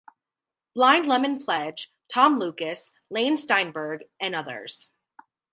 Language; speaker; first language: English; native; English